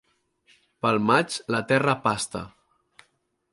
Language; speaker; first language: Catalan; native; Catalan